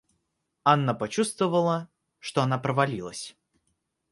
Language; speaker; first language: Russian; native; Russian